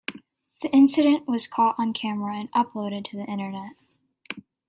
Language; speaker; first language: English; native; English